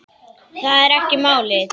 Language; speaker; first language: Icelandic; native; Icelandic